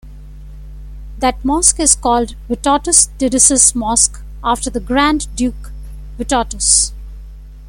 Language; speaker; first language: English; non-native, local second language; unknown